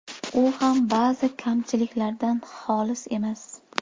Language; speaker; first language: Uzbek; native; Uzbek